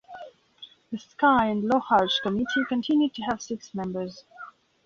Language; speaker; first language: English; non-native, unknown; Belarusian